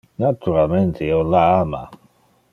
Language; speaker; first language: Interlingua; non-native, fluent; Dutch